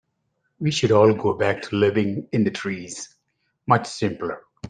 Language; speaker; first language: English; non-native, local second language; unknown